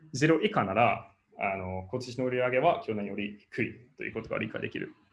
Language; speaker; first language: Japanese; non-native, fluent; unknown